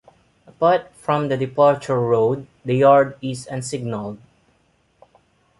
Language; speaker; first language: English; non-native, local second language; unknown